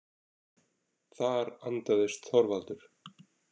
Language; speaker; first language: Icelandic; native; Icelandic